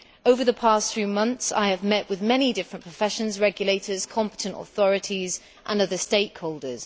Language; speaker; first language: English; native; English